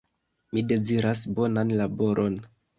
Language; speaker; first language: Esperanto; non-native, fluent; Kinyarwanda